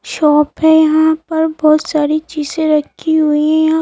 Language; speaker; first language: Hindi; native; Hindi